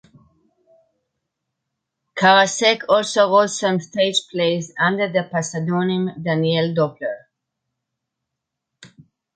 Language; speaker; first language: English; non-native, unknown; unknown